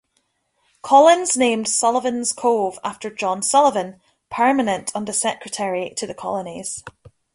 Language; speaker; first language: English; native; English